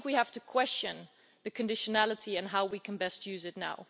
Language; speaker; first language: English; non-native, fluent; Dutch